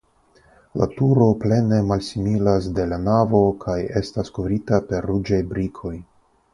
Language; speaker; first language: Esperanto; non-native, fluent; Russian